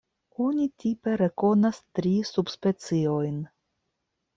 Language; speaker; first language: Esperanto; non-native, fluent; Russian